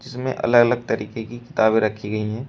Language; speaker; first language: Hindi; native; Hindi